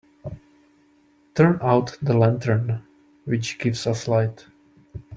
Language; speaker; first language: English; non-native, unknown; Czech